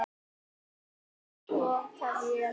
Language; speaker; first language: Icelandic; native; Icelandic